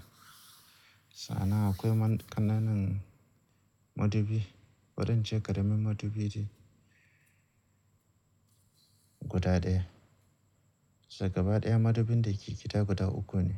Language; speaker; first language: Hausa; native; Hausa